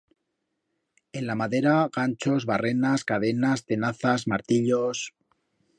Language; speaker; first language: Aragonese; native; Aragonese